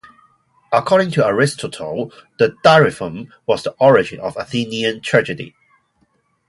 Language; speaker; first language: English; non-native, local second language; Cantonese